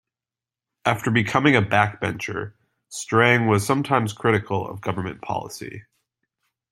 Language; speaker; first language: English; native; English